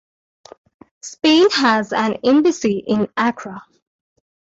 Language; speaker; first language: English; non-native, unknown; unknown